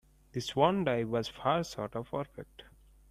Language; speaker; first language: English; non-native, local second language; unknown